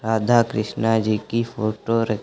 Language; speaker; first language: Hindi; native; Hindi